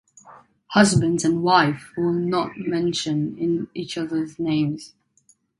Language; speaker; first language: English; non-native, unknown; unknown